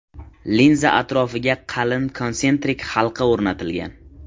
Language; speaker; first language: Uzbek; native; Uzbek